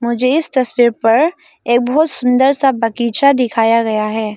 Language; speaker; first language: Hindi; non-native, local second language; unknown